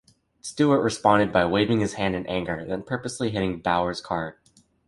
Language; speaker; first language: English; native; English